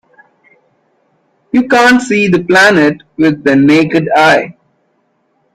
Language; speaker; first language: English; non-native, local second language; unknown